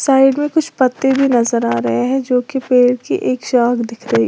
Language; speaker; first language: Hindi; native; Hindi